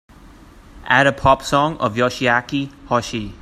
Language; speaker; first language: English; native; English